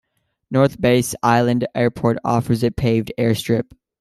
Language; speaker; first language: English; native; English